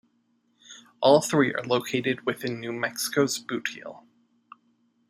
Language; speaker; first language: English; native; English